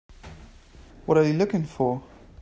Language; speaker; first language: English; native; English